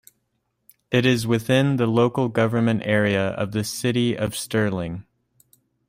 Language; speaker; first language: English; native; English